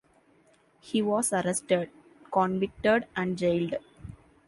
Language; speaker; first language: English; non-native, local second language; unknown